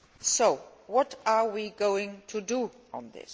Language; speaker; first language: English; non-native, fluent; Luxembourgish